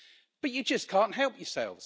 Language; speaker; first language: English; native; English